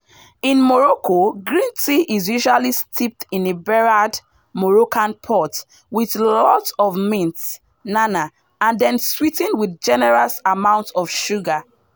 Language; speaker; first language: English; non-native, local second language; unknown